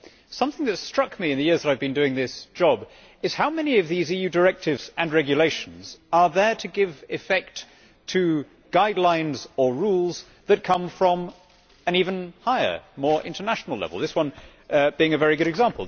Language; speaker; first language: English; native; English